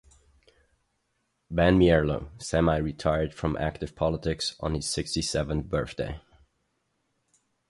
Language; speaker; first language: English; native; English